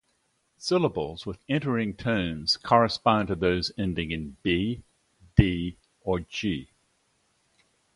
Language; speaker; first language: English; native; English